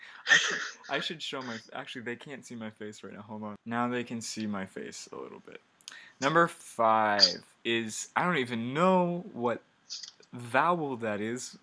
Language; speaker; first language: English; native; English